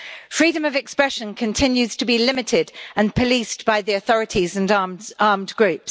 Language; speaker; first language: English; native; English